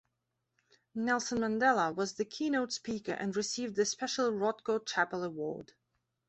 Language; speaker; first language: English; non-native, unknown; Belarusian